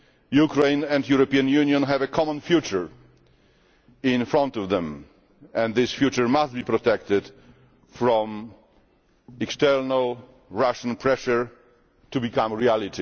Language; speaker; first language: English; non-native, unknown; Polish